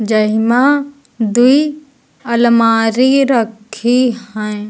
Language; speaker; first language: Hindi; native; Hindi